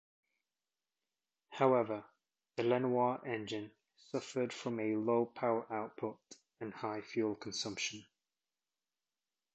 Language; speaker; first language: English; native; English